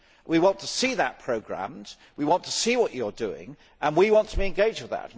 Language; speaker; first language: English; native; English